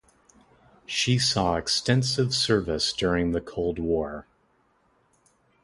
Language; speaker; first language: English; native; English